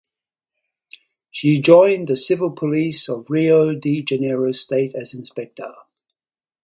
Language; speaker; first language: English; native; English